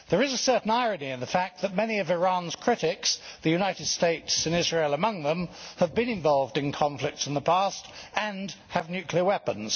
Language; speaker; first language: English; native; English